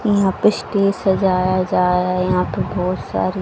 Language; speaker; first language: Hindi; native; Hindi